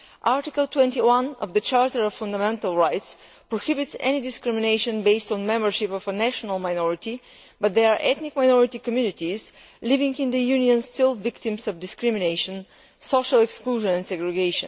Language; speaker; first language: English; non-native, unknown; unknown